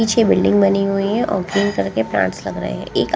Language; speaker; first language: Hindi; non-native, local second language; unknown